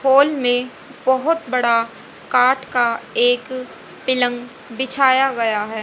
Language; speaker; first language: Hindi; native; Hindi